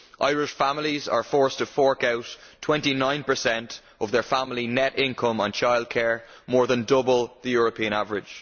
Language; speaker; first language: English; native; English